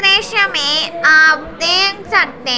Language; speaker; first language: Hindi; non-native, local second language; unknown